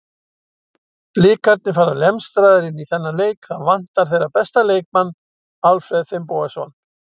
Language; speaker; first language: Icelandic; native; Icelandic